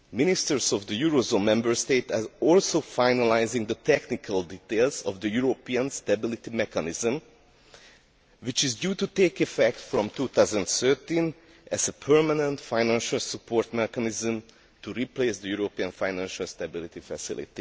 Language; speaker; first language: English; non-native, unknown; Hungarian